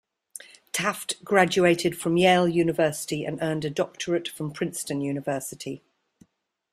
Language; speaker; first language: English; native; English